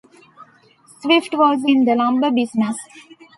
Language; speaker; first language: English; non-native, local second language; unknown